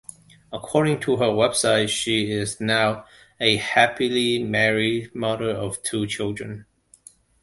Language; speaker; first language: English; non-native, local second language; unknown